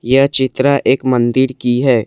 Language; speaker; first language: Hindi; non-native, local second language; Assamese